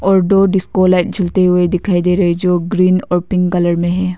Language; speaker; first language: Hindi; non-native, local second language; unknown